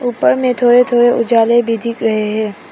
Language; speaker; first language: Hindi; non-native, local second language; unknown